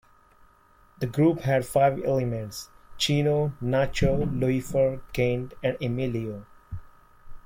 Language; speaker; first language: English; non-native, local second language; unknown